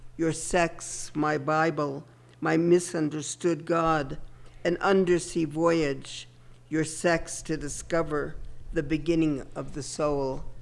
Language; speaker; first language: English; native; English